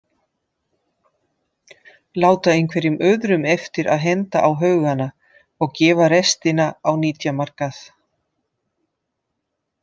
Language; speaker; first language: Icelandic; non-native, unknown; Dutch